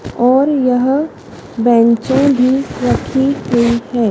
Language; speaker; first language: Hindi; native; Hindi